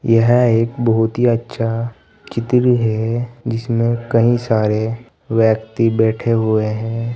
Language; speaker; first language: Hindi; native; Hindi